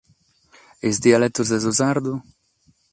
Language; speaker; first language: Sardinian; non-native, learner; Catalan